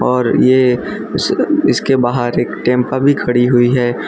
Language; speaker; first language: Hindi; non-native, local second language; Gujarati